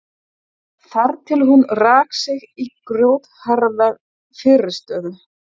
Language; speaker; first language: Icelandic; non-native, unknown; German